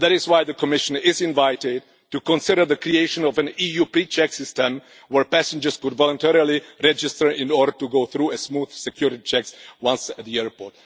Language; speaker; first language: English; non-native, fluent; Czech